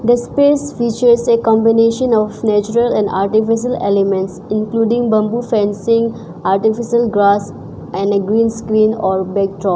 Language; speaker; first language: English; non-native, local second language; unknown